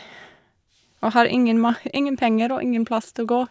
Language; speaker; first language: Norwegian; non-native, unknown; English